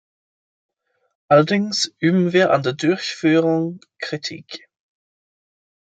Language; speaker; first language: German; non-native, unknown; English